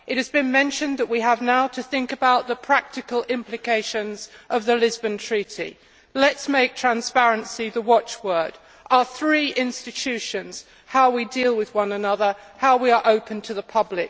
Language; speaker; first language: English; native; English